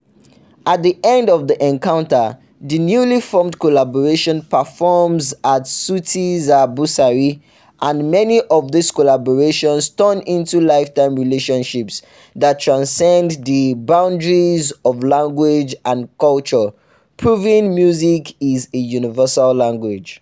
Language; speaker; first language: English; non-native, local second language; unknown